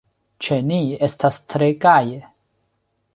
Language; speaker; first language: Esperanto; non-native, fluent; Chinese